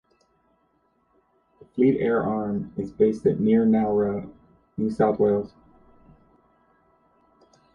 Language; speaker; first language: English; native; English